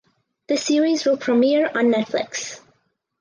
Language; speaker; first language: English; native; English